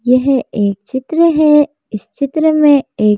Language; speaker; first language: Hindi; native; Hindi